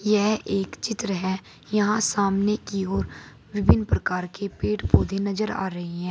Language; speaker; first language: Hindi; native; Hindi